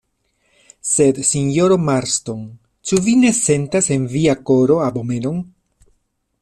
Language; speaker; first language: Esperanto; non-native, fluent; Spanish